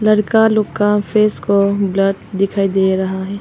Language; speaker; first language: Hindi; non-native, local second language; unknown